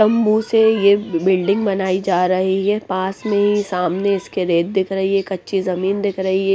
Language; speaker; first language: Hindi; non-native, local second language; Punjabi